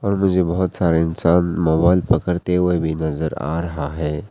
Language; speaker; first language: Hindi; non-native, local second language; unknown